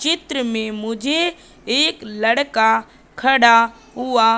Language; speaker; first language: Hindi; native; Hindi